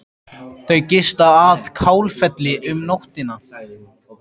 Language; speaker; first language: Icelandic; native; Icelandic